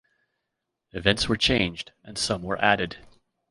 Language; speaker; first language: English; native; English